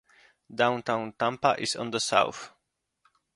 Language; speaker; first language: English; non-native, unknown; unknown